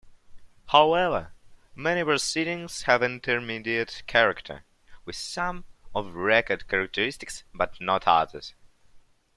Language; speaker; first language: English; non-native, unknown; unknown